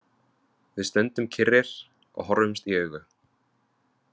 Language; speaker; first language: Icelandic; non-native, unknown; Vietnamese